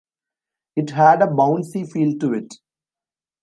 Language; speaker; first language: English; non-native, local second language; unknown